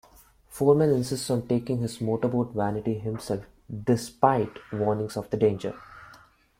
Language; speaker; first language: English; non-native, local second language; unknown